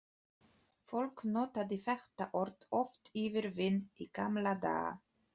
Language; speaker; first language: Icelandic; non-native, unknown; Polish